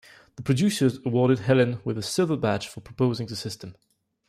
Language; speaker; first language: English; non-native, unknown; French